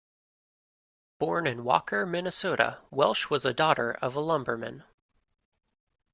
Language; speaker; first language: English; native; English